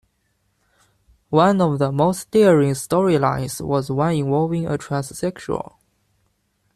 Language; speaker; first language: English; non-native, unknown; Chinese